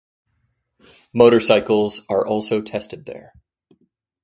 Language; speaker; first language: English; native; English